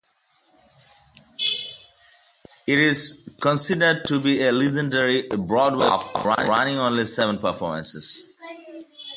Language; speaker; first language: English; non-native, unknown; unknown